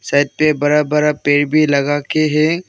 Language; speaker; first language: Hindi; non-native, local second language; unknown